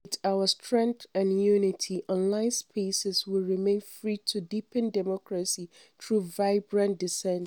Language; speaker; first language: English; non-native, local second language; Hausa